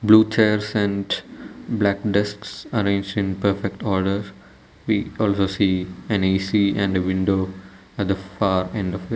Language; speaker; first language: English; non-native, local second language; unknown